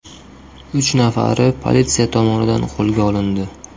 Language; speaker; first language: Uzbek; native; Uzbek